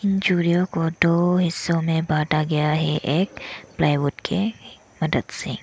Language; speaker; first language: Hindi; non-native, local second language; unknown